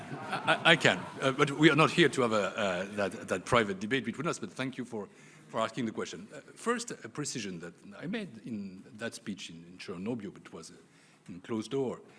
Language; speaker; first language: English; non-native, fluent; French